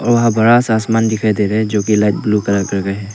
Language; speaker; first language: Hindi; early bilingual, other home language; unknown